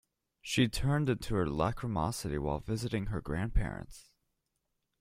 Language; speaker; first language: English; native; English